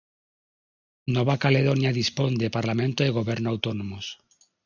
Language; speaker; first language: Galician; non-native, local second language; Spanish